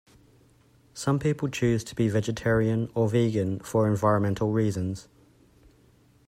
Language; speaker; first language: English; native; English